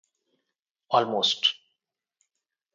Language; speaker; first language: English; non-native, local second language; Telugu